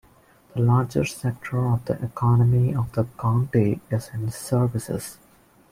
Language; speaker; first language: English; non-native, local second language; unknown